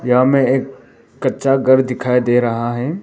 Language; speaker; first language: Hindi; non-native, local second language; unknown